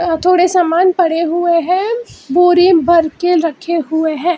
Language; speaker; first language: Hindi; non-native, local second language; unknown